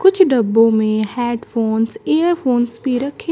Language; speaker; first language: Hindi; native; Hindi